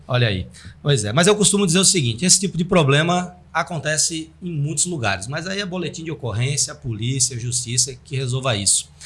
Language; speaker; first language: Portuguese; native; Portuguese